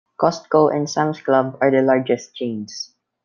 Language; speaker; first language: English; non-native, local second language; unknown